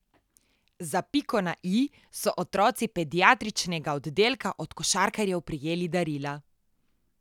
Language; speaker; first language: Slovenian; native; Slovenian